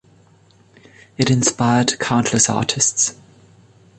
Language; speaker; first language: English; non-native, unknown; German